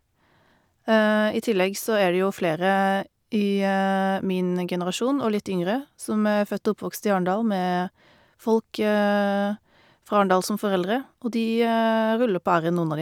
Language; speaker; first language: Norwegian; native; Norwegian